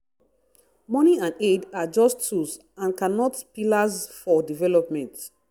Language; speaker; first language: English; non-native, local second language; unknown